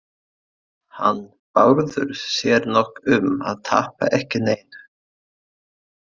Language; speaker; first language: Icelandic; non-native, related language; Faroese